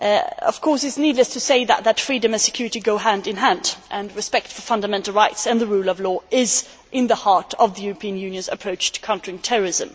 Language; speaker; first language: English; non-native, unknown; Swedish